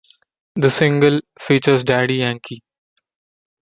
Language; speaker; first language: English; non-native, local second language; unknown